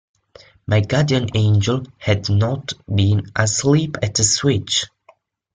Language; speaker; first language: English; non-native, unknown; Italian